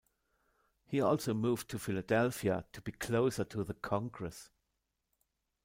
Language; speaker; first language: English; non-native, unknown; German